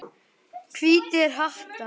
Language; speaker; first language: Icelandic; native; Icelandic